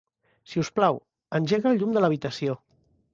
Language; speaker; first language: Catalan; native; Catalan